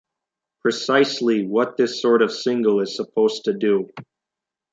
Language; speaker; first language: English; native; English